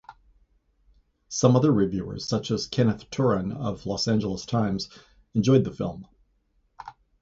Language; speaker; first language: English; native; English